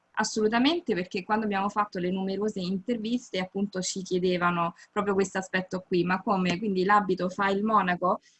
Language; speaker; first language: Italian; native; Italian